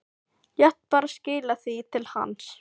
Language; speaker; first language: Icelandic; non-native, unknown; Filipino